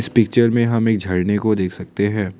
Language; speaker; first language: Hindi; non-native, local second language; Assamese